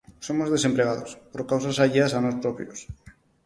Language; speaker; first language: Galician; non-native, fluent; Spanish